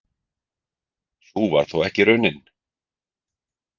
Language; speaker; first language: Icelandic; native; Icelandic